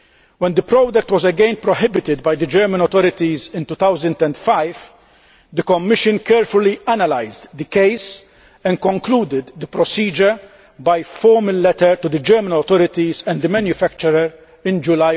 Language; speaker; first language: English; non-native, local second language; Maltese